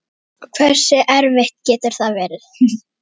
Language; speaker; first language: Icelandic; native; Icelandic